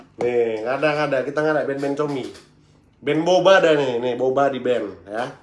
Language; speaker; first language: Indonesian; native; Indonesian